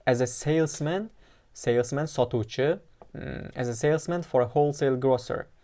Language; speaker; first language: English; non-native, fluent; Uzbek